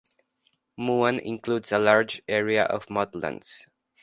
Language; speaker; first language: English; non-native, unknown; Spanish